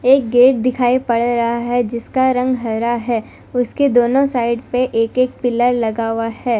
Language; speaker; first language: Hindi; non-native, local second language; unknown